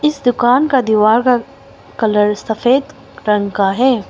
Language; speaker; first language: Hindi; non-native, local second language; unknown